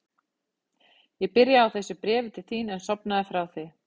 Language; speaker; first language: Icelandic; native; Icelandic